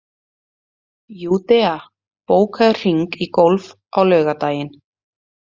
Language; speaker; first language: Icelandic; native; Icelandic